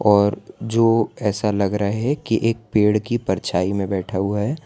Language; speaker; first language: Hindi; non-native, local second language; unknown